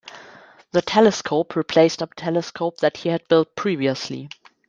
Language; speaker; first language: English; non-native, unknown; German